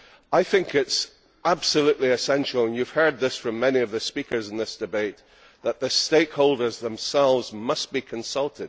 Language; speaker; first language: English; native; English